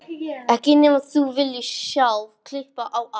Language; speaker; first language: Icelandic; non-native, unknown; English